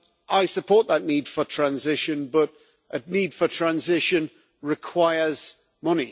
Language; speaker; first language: English; native; English